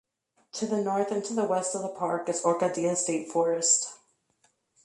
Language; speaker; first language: English; native; English